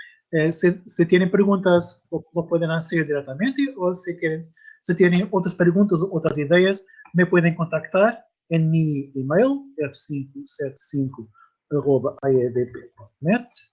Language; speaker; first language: Spanish; non-native, related language; Portuguese